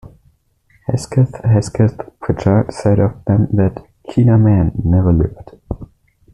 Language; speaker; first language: English; non-native, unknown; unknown